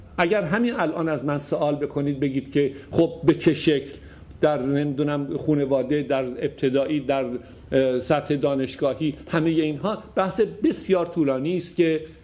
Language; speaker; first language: Persian; native; Persian